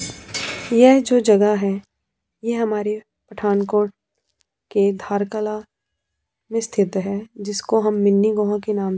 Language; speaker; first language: Hindi; non-native, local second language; Punjabi